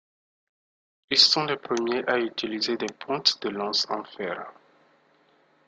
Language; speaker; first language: French; non-native, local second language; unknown